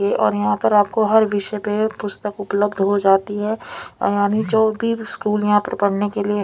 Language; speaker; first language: Hindi; non-native, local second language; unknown